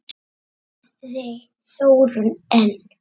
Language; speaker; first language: Icelandic; native; Icelandic